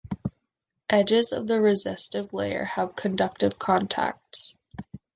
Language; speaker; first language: English; native; English